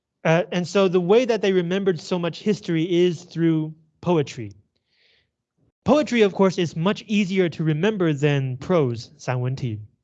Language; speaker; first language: English; native; English